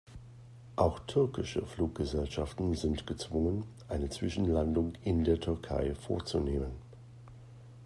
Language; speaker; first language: German; native; German